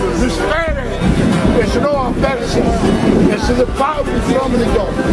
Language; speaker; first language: English; non-native, learner; Italian